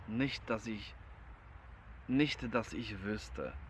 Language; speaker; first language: German; non-native, fluent; Polish